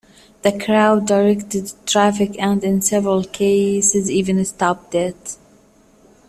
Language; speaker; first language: English; native; English